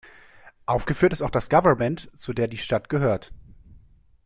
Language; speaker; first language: German; native; German